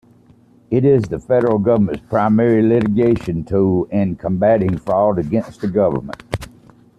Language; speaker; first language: English; native; English